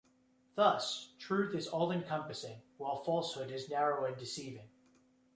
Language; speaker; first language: English; native; English